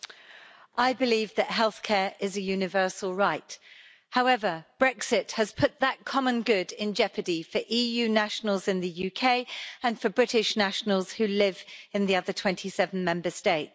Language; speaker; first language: English; native; English